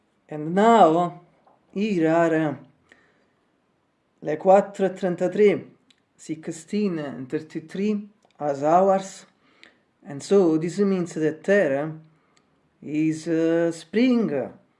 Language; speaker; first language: English; non-native, learner; Italian